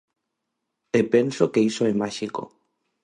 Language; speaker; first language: Galician; non-native, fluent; Spanish